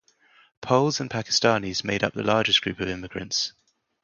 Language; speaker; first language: English; native; English